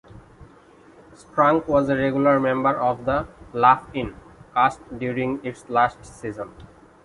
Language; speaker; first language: English; non-native, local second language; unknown